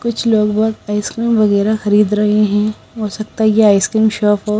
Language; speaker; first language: Hindi; non-native, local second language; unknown